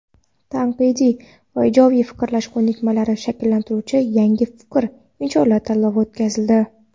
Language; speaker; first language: Uzbek; non-native, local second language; Kara-Kalpak